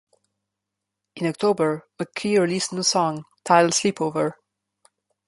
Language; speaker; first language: English; non-native, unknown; Slovenian